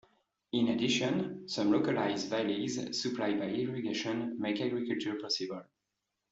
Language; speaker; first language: English; non-native, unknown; French